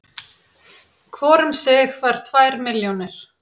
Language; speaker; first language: Icelandic; native; Icelandic